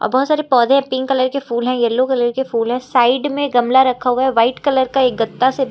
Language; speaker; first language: Hindi; native; Hindi